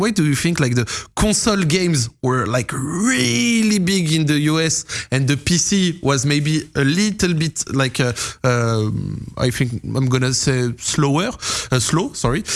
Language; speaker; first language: English; non-native, fluent; French